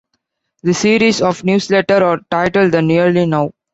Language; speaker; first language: English; non-native, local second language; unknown